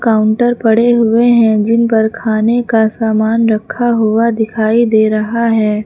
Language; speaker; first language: Hindi; native; Hindi